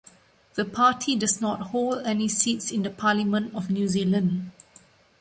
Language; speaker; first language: English; non-native, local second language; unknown